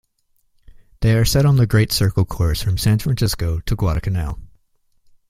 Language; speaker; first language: English; native; English